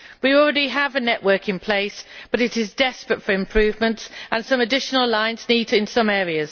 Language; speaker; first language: English; native; English